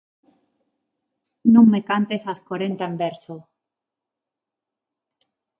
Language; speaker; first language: Galician; non-native, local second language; Spanish